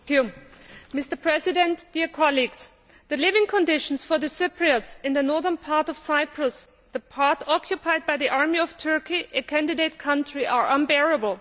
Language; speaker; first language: English; non-native, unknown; Greek